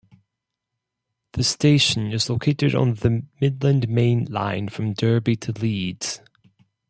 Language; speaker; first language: English; non-native, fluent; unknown